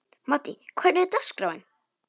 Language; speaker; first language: Icelandic; non-native, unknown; Polish